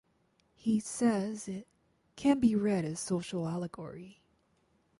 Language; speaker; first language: English; native; English